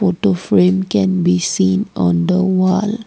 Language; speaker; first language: English; non-native, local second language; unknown